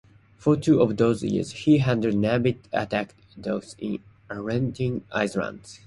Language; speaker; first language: English; non-native, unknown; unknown